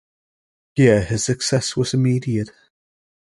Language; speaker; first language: English; native; English